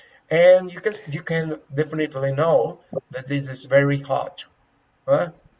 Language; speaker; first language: English; non-native, fluent; Spanish